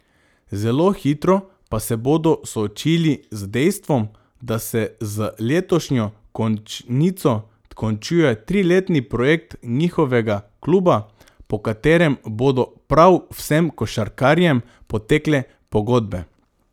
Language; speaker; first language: Slovenian; non-native, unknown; Macedonian